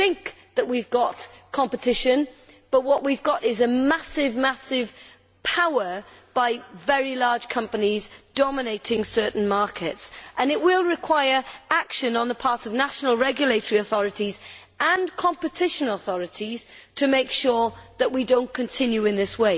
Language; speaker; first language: English; native; English